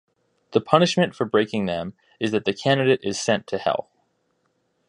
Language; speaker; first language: English; native; English